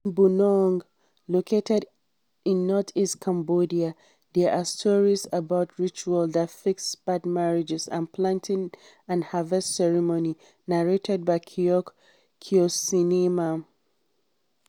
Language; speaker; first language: English; non-native, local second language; Hausa